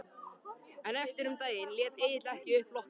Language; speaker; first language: Icelandic; native; Icelandic